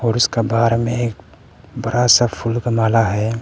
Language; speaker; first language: Hindi; non-native, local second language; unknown